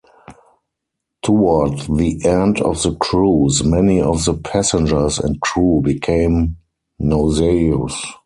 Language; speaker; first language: English; non-native, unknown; German